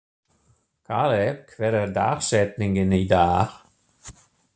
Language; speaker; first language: Icelandic; non-native, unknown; German